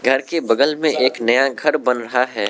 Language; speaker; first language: Hindi; non-native, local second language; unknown